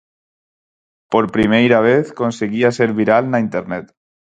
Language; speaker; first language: Galician; non-native, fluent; Spanish